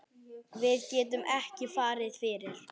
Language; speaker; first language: Icelandic; native; Icelandic